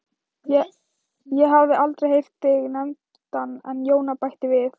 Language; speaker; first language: Icelandic; non-native, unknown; Thai